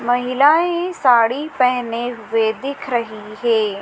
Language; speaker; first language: Hindi; native; Hindi